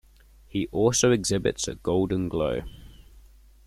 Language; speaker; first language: English; native; English